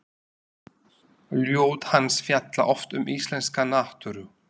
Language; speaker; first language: Icelandic; non-native, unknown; Slovak